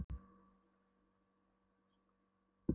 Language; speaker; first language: Icelandic; non-native, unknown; Polish